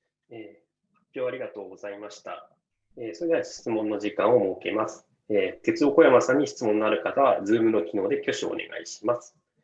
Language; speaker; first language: Japanese; native; Japanese